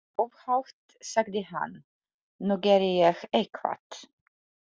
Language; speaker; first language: Icelandic; non-native, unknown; Polish